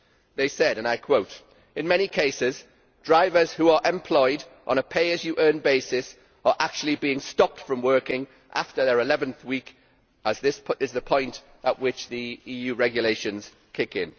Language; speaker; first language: English; native; English